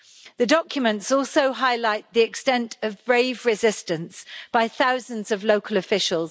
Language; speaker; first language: English; native; English